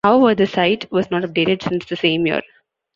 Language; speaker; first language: English; non-native, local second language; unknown